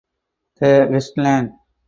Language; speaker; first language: English; non-native, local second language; Tamil